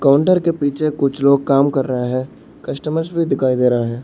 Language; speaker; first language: Hindi; non-native, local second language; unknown